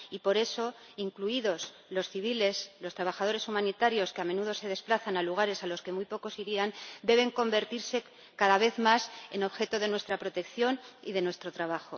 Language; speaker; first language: Spanish; native; Spanish